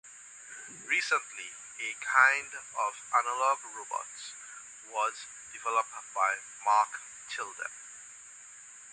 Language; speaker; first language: English; native; English